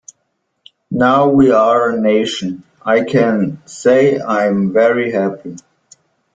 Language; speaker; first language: English; non-native, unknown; German